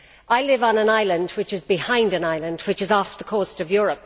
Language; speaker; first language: English; native; English